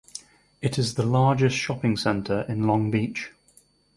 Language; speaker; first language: English; native; English